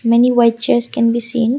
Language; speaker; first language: English; non-native, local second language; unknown